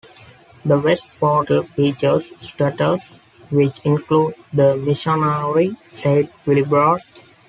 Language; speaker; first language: English; non-native, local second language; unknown